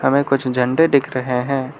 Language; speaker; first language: Hindi; non-native, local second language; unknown